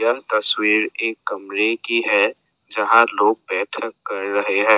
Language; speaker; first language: Hindi; non-native, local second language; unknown